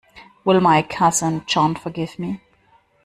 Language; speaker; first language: English; non-native, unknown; German